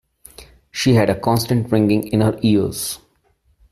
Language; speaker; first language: English; non-native, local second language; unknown